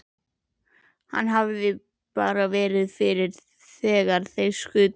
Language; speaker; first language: Icelandic; native; Icelandic